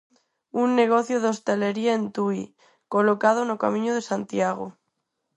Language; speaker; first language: Galician; non-native, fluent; Spanish